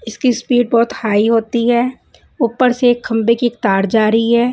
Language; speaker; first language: Hindi; non-native, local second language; Punjabi